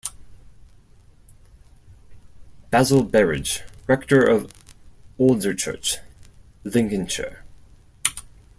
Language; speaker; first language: English; non-native, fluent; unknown